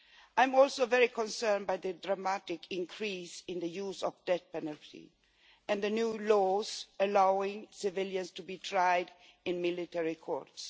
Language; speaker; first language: English; non-native, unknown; Swedish